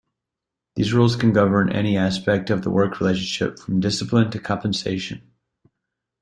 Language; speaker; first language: English; native; English